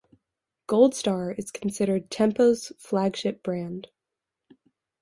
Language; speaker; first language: English; native; English